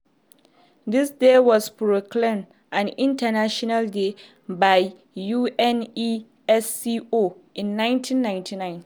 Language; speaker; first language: English; non-native, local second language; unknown